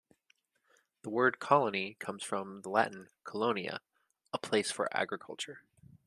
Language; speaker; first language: English; native; English